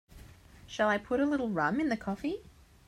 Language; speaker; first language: English; native; English